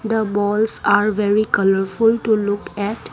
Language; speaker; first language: English; non-native, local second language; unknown